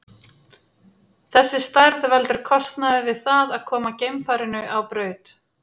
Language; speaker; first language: Icelandic; native; Icelandic